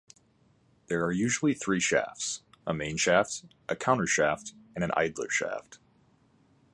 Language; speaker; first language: English; native; English